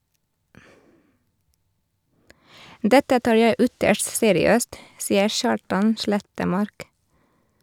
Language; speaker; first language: Norwegian; non-native, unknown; Hungarian